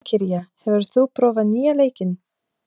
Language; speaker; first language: Icelandic; non-native, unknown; Polish